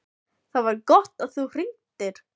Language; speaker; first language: Icelandic; non-native, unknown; Filipino